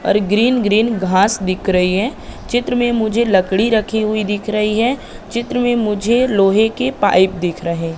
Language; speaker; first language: Hindi; native; Hindi